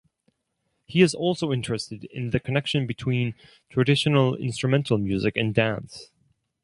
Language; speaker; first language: English; non-native, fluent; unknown